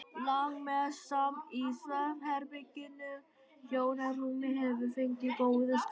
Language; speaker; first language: Icelandic; non-native, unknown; Vietnamese